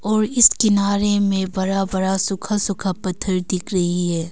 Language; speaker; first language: Hindi; non-native, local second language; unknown